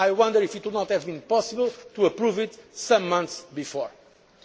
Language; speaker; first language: English; non-native, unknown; Portuguese